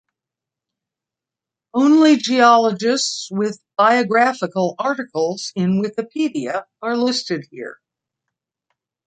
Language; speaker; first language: English; native; English